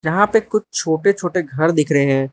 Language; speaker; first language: Hindi; non-native, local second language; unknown